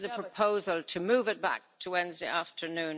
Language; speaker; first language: English; native; English